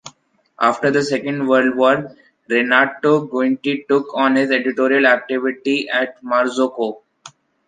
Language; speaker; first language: English; non-native, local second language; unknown